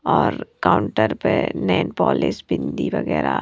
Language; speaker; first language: Hindi; non-native, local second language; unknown